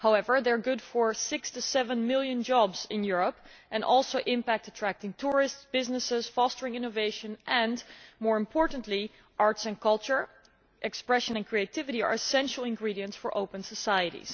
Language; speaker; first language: English; non-native, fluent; Dutch